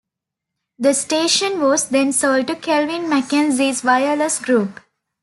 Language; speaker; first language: English; non-native, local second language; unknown